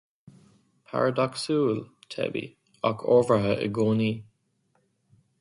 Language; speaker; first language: Irish; non-native, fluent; English